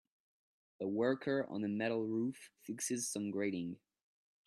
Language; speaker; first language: English; non-native, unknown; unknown